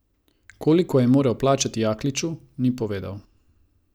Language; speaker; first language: Slovenian; non-native, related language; Croatian